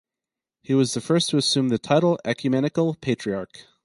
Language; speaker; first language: English; native; English